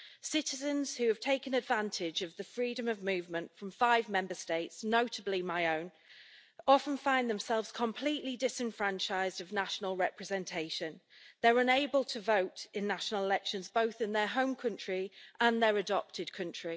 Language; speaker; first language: English; native; English